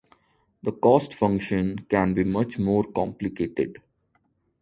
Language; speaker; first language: English; non-native, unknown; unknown